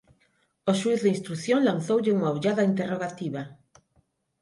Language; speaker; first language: Galician; non-native, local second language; Spanish